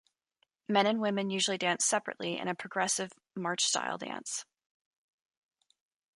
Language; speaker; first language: English; native; English